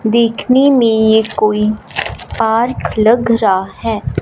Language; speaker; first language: Hindi; non-native, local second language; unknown